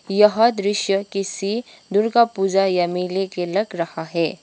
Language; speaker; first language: Hindi; non-native, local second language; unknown